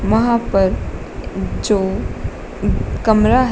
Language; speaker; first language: Hindi; native; Hindi